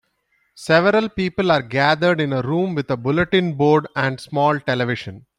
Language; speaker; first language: English; non-native, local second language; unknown